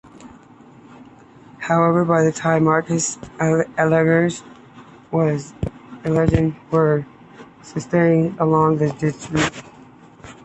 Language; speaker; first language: English; native; English